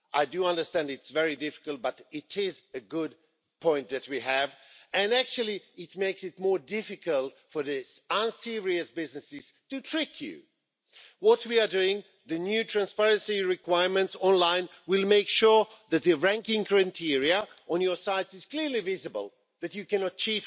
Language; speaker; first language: English; non-native, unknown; Swedish